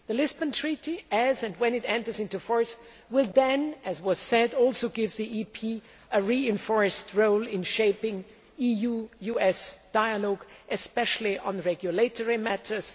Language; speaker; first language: English; non-native, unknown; German